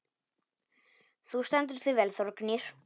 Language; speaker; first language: Icelandic; non-native, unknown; Polish